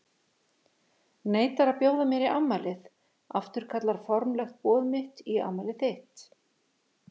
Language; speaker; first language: Icelandic; native; Icelandic